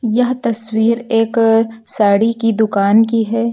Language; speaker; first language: Hindi; native; Hindi